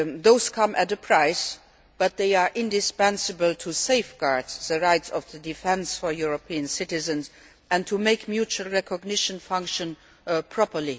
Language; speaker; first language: English; non-native, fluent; Luxembourgish